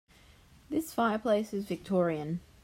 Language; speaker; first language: English; native; English